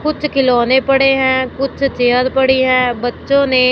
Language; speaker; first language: Hindi; non-native, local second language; Punjabi